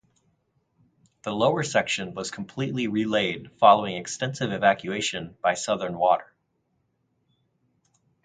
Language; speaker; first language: English; native; English